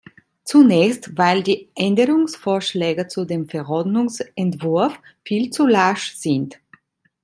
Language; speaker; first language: German; non-native, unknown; Italian